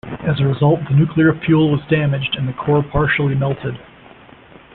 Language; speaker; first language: English; native; English